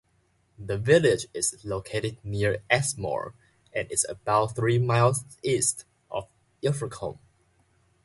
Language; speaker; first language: English; non-native, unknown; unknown